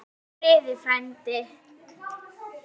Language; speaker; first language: Icelandic; native; Icelandic